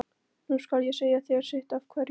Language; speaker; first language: Icelandic; non-native, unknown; Polish